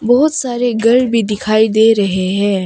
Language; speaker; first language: Hindi; non-native, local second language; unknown